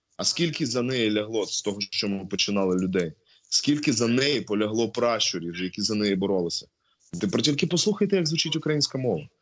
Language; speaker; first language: Ukrainian; non-native, local second language; Russian